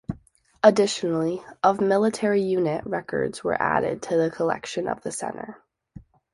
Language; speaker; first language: English; native; English